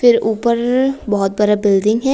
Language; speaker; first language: Hindi; non-native, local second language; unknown